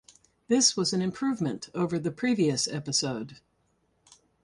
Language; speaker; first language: English; native; English